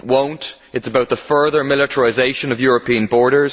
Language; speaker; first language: English; native; English